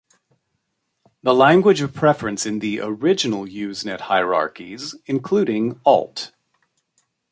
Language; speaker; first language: English; native; English